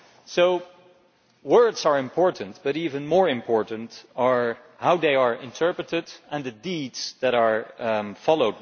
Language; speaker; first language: English; non-native, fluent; Dutch